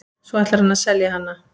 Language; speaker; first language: Icelandic; native; Icelandic